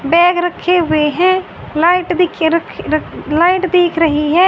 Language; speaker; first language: Hindi; native; Hindi